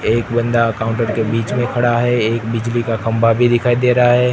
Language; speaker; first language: Hindi; non-native, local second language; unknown